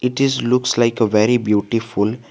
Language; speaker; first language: English; non-native, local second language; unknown